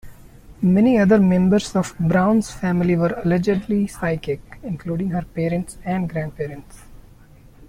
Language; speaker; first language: English; non-native, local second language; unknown